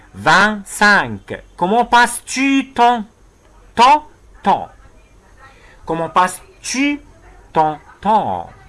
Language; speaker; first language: French; non-native, fluent; Arabic